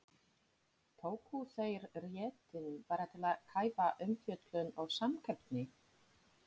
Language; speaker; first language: Icelandic; non-native, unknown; Polish